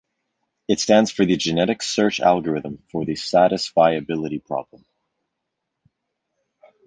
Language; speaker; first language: English; native; English